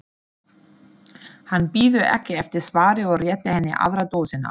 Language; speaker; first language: Icelandic; non-native, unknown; German